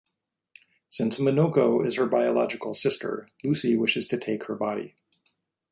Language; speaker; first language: English; native; English